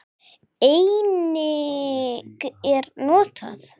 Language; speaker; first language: Icelandic; non-native, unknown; English